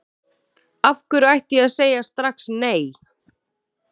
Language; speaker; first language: Icelandic; native; Icelandic